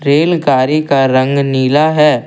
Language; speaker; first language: Hindi; non-native, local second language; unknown